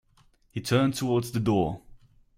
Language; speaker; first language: English; non-native, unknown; German